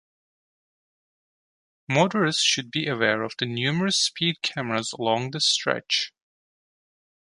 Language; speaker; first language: English; non-native, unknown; Turkish